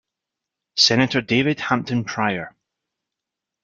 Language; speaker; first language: English; native; English